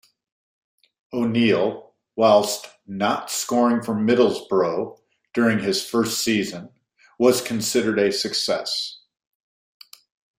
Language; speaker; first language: English; native; English